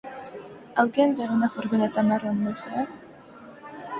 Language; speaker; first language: Galician; non-native, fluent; Spanish